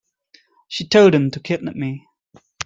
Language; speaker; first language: English; native; English